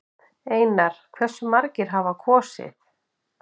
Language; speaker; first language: Icelandic; native; Icelandic